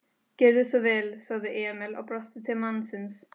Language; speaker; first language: Icelandic; non-native, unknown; Spanish